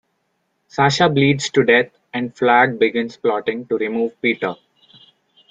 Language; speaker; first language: English; non-native, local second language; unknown